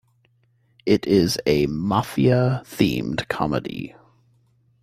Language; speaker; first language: English; native; English